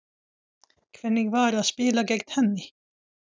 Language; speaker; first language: Icelandic; non-native, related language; Swedish